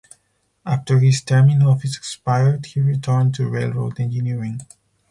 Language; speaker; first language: English; non-native, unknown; Spanish